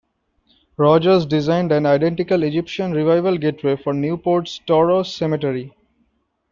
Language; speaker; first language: English; non-native, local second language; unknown